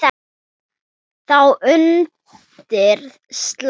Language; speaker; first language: Icelandic; non-native, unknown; Thai